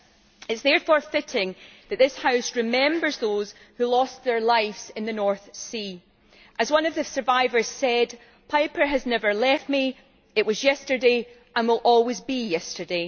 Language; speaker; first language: English; native; English